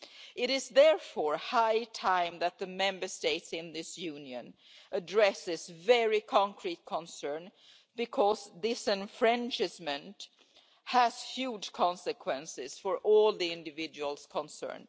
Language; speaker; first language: English; non-native, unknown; Swedish